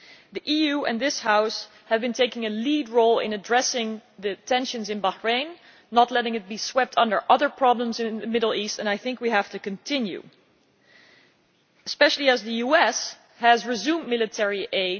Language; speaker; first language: English; non-native, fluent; Dutch